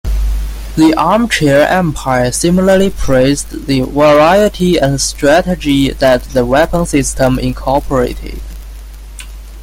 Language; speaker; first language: English; non-native, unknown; Chinese